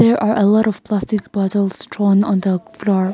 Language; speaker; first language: English; non-native, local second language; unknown